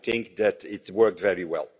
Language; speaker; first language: English; non-native, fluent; Dutch